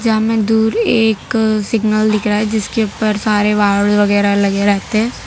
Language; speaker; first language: Hindi; non-native, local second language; Gujarati